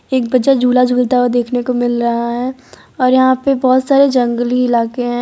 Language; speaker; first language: Hindi; non-native, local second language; Gujarati